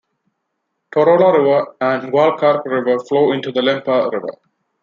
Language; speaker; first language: English; non-native, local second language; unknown